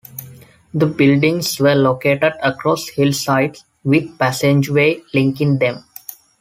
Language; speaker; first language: English; non-native, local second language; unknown